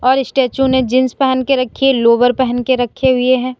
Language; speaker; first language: Hindi; native; Hindi